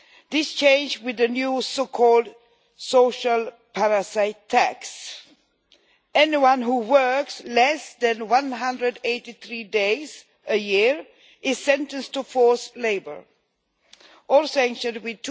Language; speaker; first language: English; non-native, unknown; Swedish